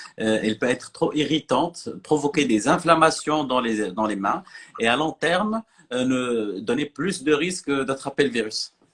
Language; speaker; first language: French; non-native, local second language; Arabic